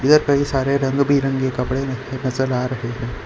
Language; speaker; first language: Hindi; non-native, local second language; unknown